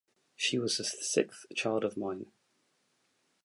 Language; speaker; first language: English; native; English